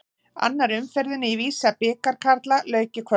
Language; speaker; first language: Icelandic; native; Icelandic